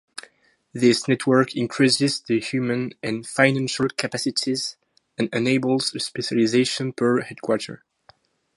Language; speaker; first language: English; non-native, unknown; French